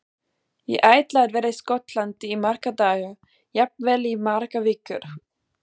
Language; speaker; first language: Icelandic; non-native, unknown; German